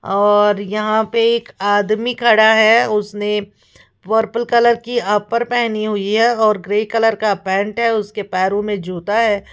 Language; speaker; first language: Hindi; native; Hindi